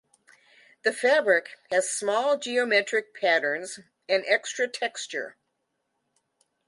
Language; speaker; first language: English; native; English